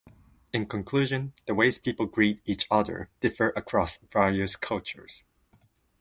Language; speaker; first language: English; non-native, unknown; Japanese